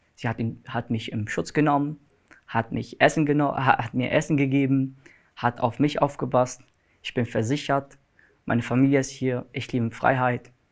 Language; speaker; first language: German; non-native, fluent; Arabic